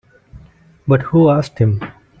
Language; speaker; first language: English; non-native, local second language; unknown